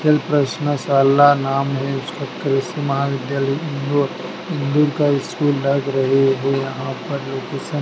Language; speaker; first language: Hindi; native; Hindi